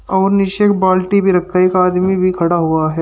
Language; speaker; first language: Hindi; native; Hindi